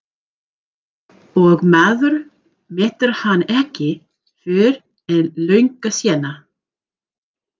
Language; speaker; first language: Icelandic; non-native, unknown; English